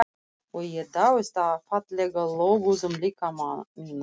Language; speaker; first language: Icelandic; non-native, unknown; Russian